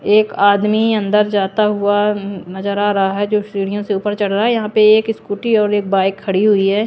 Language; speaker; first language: Hindi; non-native, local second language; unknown